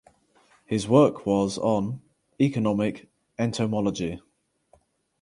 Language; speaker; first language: English; native; English